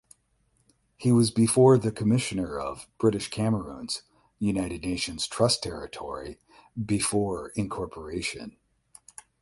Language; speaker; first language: English; native; English